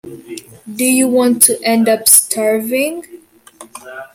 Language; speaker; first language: English; non-native, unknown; French